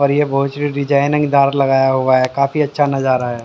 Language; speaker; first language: Hindi; native; Hindi